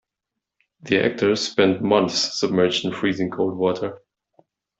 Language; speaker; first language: English; non-native, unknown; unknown